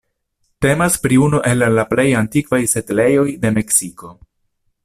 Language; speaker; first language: Esperanto; non-native, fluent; Italian